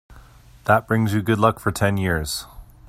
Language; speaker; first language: English; native; English